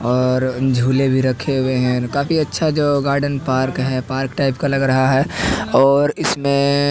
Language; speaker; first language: Hindi; native; Hindi